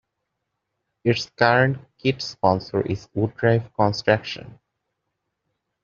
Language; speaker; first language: English; native; English